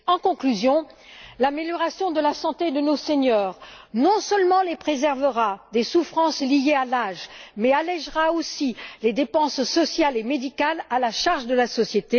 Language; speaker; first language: French; native; French